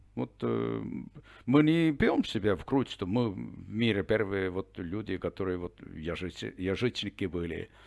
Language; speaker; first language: Russian; non-native, fluent; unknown